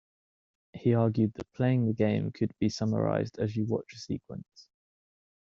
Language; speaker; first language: English; native; English